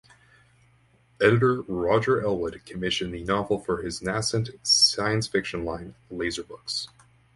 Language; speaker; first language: English; native; English